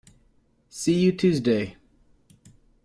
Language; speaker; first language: English; native; English